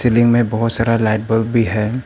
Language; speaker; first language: Hindi; early bilingual, other home language; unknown